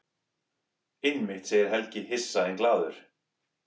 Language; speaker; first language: Icelandic; non-native, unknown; English